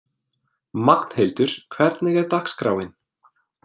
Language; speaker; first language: Icelandic; non-native, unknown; English